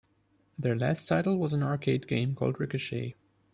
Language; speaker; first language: English; non-native, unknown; German